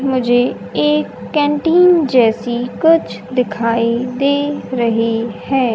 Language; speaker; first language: Hindi; native; Hindi